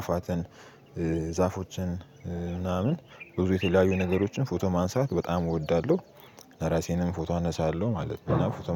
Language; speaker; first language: Amharic; native; Amharic